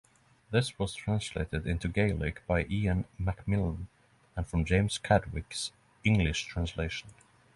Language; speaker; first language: English; non-native, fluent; Norwegian